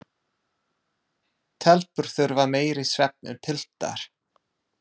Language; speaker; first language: Icelandic; non-native, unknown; English